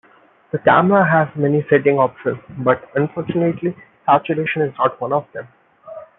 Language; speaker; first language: English; non-native, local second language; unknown